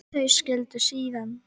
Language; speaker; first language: Icelandic; native; Icelandic